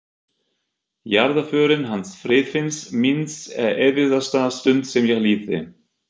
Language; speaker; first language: Icelandic; non-native, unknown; German